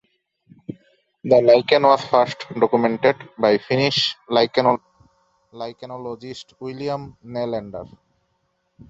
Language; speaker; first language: English; non-native, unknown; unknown